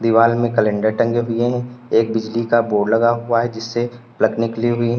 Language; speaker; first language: Hindi; native; Hindi